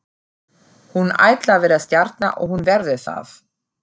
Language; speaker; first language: Icelandic; non-native, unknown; German